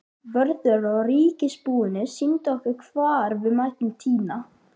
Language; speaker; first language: Icelandic; native; Icelandic